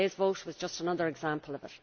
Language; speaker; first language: English; native; English